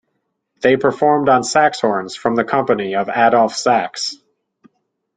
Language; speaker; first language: English; native; English